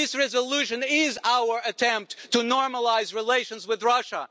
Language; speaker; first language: English; non-native, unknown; German